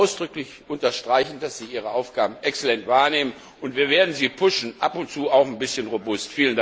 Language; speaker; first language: German; non-native, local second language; Luxembourgish